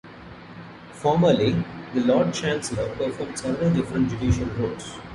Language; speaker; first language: English; non-native, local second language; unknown